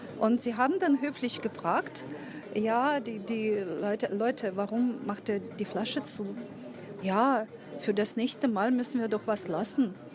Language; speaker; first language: German; non-native, fluent; Russian